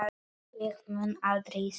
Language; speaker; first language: Icelandic; non-native, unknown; Polish